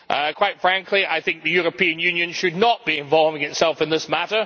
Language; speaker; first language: English; native; English